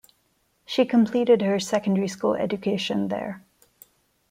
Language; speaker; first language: English; non-native, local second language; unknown